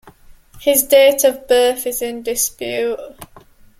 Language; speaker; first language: English; native; English